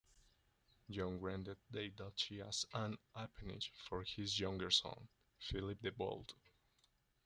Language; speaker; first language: English; non-native, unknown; Spanish